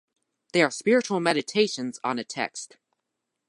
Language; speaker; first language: English; native; English